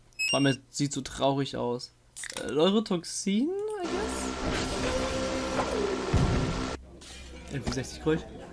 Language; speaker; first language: German; native; German